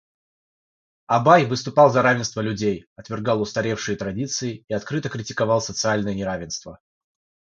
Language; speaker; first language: Russian; non-native, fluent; Georgian